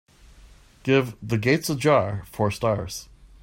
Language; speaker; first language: English; native; English